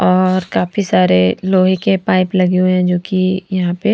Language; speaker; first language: Hindi; non-native, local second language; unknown